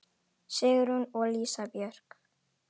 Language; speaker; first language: Icelandic; non-native, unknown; Indonesian